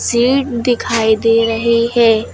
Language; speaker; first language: Hindi; native; Hindi